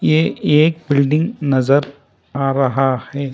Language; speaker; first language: Hindi; non-native, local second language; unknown